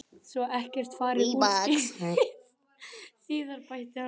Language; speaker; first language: Icelandic; native; Icelandic